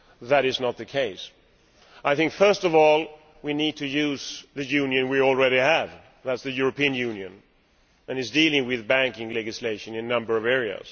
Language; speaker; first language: English; non-native, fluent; Swedish